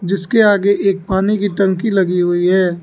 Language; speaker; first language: Hindi; non-native, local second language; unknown